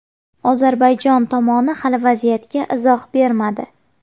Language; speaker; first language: Uzbek; native; Uzbek